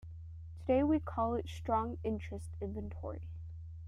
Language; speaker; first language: English; native; English